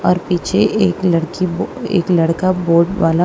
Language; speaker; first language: Hindi; non-native, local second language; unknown